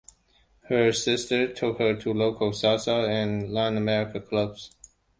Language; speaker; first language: English; non-native, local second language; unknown